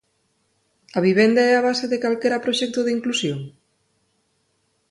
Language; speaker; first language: Galician; non-native, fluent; Spanish